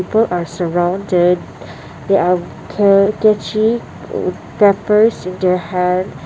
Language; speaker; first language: English; non-native, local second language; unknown